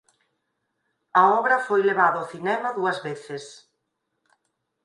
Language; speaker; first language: Galician; native; Galician